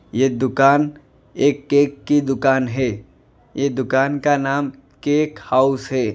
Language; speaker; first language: Hindi; non-native, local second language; Gujarati